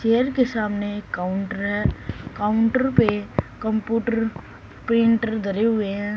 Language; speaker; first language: Hindi; native; Hindi